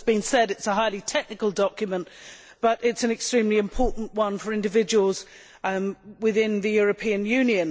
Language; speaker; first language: English; native; English